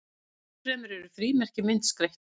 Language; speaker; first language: Icelandic; native; Icelandic